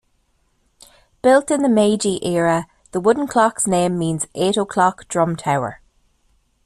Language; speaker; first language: English; native; English